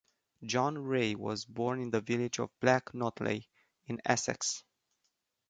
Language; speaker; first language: English; non-native, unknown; Romanian